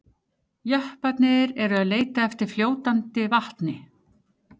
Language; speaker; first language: Icelandic; native; Icelandic